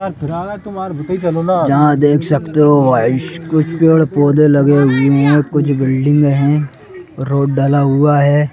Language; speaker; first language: Hindi; native; Hindi